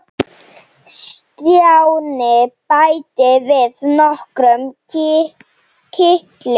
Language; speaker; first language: Icelandic; non-native, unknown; Slovenian